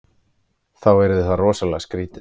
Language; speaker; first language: Icelandic; native; Icelandic